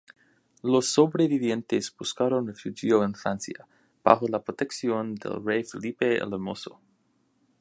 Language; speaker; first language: Spanish; non-native, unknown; English